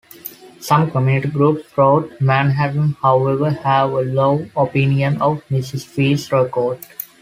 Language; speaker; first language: English; non-native, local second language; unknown